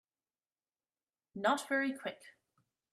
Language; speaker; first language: English; native; English